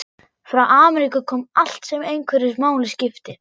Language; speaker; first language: Icelandic; non-native, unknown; German